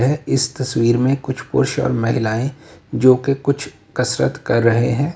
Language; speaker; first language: Hindi; native; Hindi